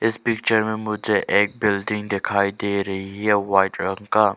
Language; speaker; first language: Hindi; non-native, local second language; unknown